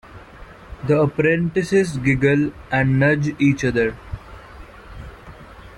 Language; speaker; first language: English; non-native, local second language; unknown